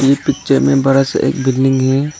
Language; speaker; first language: Hindi; non-native, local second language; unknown